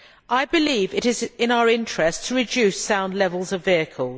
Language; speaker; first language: English; native; English